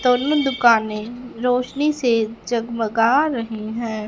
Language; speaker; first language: Hindi; non-native, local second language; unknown